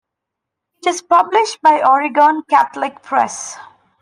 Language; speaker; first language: English; non-native, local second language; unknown